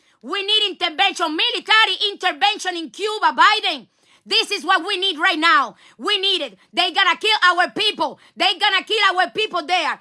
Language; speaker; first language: English; non-native, learner; Spanish